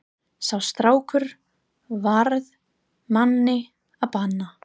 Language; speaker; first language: Icelandic; non-native, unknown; English